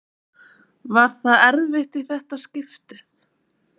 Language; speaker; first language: Icelandic; native; Icelandic